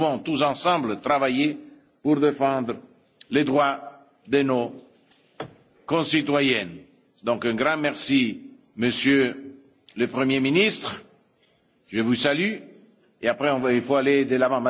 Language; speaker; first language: French; non-native, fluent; Italian